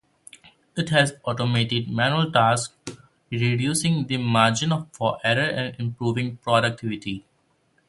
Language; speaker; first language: English; non-native, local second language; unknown